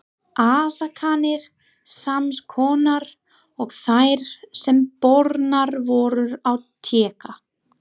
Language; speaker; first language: Icelandic; non-native, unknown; English